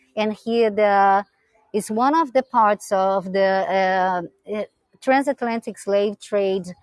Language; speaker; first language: English; non-native, fluent; Portuguese